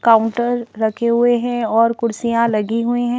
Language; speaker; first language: Hindi; native; Hindi